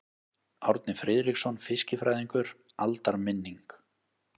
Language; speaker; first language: Icelandic; native; Icelandic